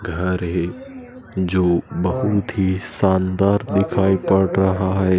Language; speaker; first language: Hindi; native; Hindi